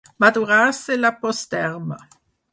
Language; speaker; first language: Catalan; non-native, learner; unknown